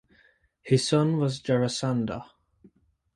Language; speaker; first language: English; native; English